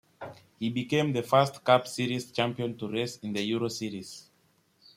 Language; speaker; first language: English; native; English